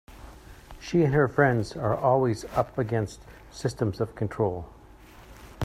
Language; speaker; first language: English; native; English